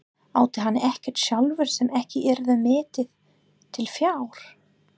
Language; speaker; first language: Icelandic; non-native, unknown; English